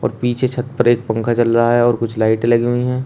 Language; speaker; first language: Hindi; native; Hindi